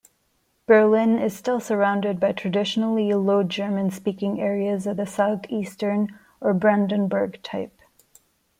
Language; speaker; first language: English; non-native, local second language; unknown